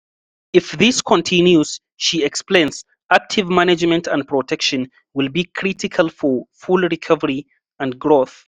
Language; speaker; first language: English; non-native, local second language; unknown